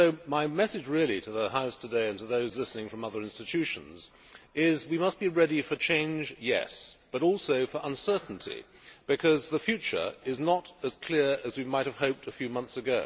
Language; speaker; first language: English; native; English